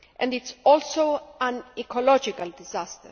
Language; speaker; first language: English; non-native, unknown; Greek